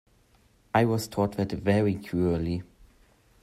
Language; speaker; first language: English; non-native, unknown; German